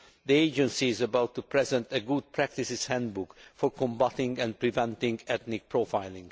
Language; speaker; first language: English; non-native, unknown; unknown